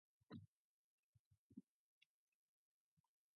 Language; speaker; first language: English; non-native, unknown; Mongolian